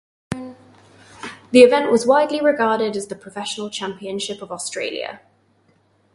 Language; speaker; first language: English; non-native, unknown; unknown